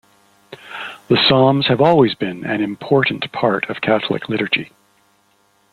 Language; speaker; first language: English; native; English